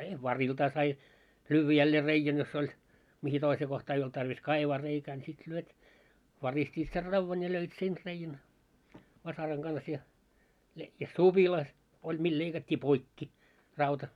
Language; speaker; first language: Finnish; early bilingual, heritage; Finnish